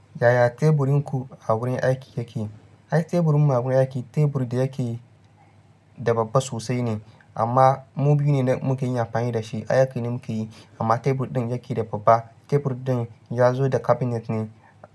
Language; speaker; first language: Hausa; non-native, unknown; Yoruba